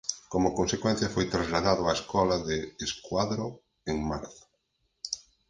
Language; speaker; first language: Galician; native; Galician